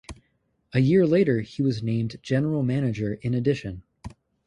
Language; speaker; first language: English; native; English